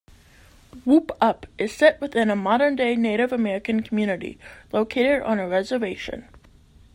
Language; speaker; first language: English; native; English